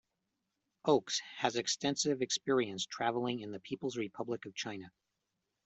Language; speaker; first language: English; native; English